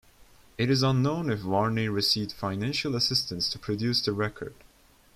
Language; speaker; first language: English; non-native, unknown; Turkish